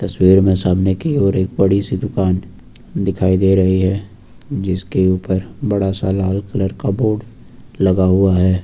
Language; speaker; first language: Hindi; native; Hindi